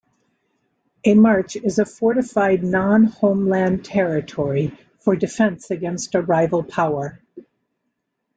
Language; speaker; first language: English; native; English